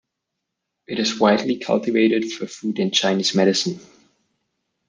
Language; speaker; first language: English; non-native, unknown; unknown